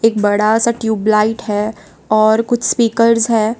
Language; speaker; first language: Hindi; non-native, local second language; Gujarati